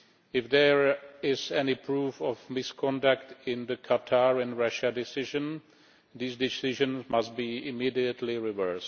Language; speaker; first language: English; non-native, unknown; Czech